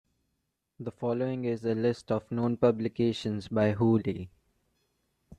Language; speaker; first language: English; non-native, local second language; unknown